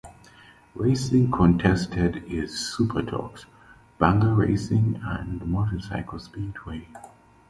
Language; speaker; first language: English; native; English